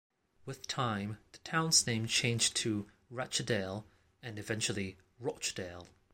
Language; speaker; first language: English; non-native, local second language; Cantonese